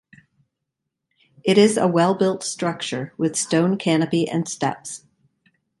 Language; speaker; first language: English; native; English